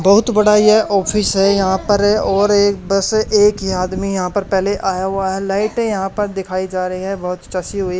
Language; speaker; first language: Hindi; native; Hindi